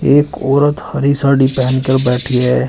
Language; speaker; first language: Hindi; native; Hindi